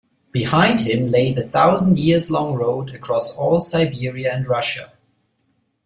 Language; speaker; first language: English; non-native, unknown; German